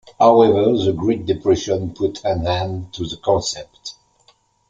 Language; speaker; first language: English; non-native, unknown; French